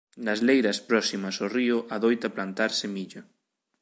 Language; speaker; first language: Galician; native; Galician